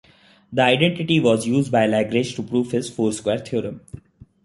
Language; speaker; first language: English; non-native, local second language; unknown